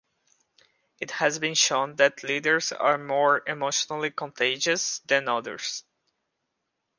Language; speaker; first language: English; non-native, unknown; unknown